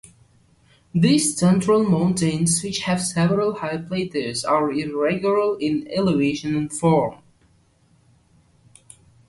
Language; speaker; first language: English; native; English